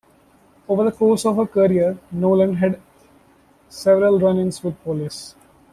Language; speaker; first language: English; non-native, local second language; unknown